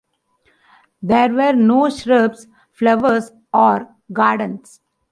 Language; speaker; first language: English; non-native, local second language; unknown